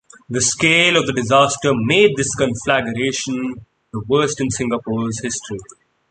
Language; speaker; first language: English; non-native, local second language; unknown